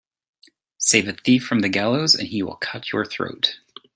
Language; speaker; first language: English; native; English